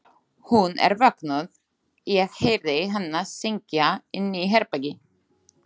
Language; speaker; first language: Icelandic; non-native, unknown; Slovak